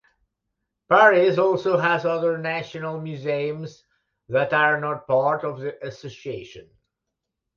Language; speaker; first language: English; non-native, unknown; Catalan